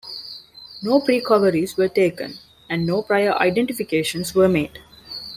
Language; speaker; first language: English; non-native, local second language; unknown